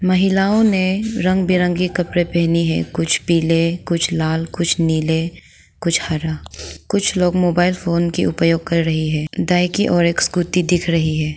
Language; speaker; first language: Hindi; non-native, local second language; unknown